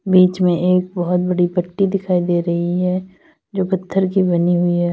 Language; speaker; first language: Hindi; native; Hindi